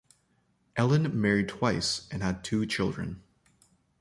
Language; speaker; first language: English; native; English